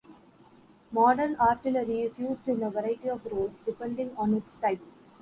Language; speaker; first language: English; non-native, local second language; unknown